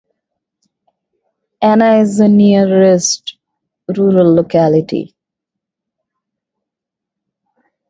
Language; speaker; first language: English; non-native, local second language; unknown